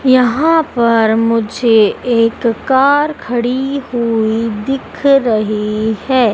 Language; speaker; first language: Hindi; native; Hindi